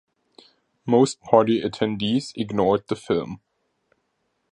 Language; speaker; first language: English; non-native, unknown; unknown